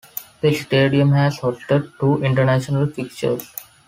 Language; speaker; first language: English; non-native, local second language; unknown